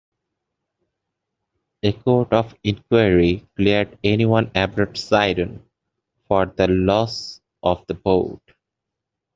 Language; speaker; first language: English; native; English